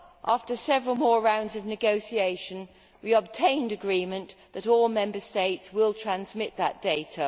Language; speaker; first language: English; native; English